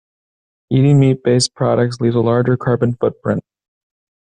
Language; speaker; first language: English; native; English